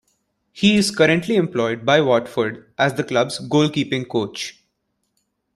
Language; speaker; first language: English; non-native, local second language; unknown